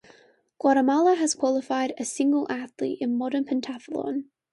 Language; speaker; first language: English; non-native, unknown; Chinese